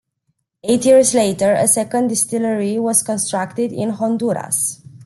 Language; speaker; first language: English; non-native, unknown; Romanian